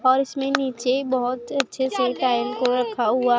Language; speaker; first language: Hindi; non-native, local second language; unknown